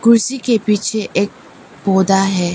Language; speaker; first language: Hindi; non-native, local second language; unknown